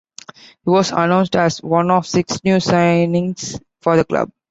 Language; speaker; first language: English; non-native, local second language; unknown